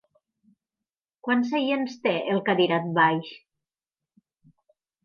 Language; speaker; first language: Catalan; native; Catalan